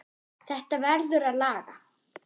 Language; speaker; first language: Icelandic; non-native, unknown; German